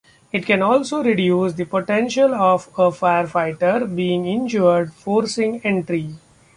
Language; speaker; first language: English; non-native, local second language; Marathi